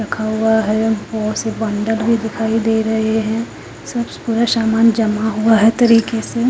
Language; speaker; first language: Hindi; native; Hindi